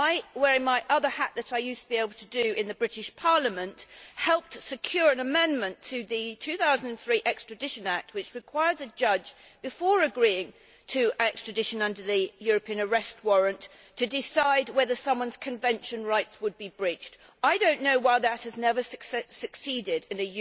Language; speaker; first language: English; native; English